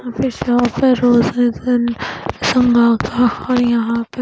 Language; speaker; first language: Hindi; non-native, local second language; Punjabi